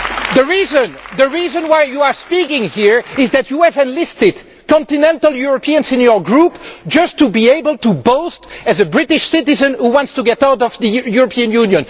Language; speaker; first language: English; non-native, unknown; French